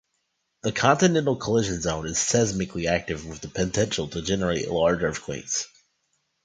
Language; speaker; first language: English; native; English